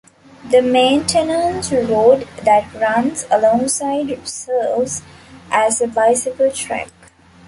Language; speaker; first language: English; non-native, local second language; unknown